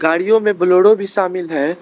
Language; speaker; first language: Hindi; non-native, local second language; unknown